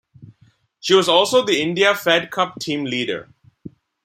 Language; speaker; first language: English; non-native, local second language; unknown